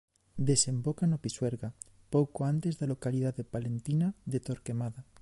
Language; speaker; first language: Galician; native; Galician